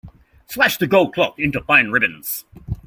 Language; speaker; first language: English; native; English